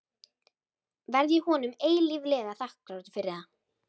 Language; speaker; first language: Icelandic; native; Icelandic